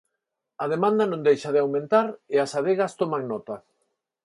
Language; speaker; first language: Galician; non-native, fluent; Spanish